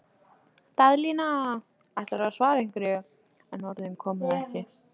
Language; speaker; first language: Icelandic; non-native, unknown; Polish